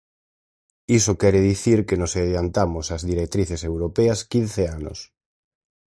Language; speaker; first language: Galician; native; Galician